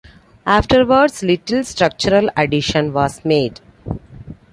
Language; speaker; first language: English; non-native, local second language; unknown